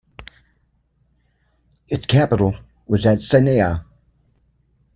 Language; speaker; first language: English; native; English